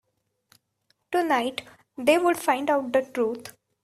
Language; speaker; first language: English; non-native, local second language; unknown